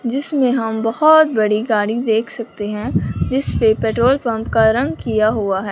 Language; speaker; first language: Hindi; non-native, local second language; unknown